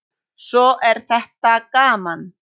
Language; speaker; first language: Icelandic; non-native, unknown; Polish